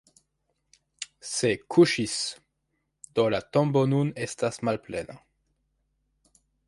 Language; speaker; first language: Esperanto; non-native, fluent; French